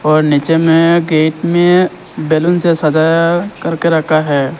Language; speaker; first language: Hindi; non-native, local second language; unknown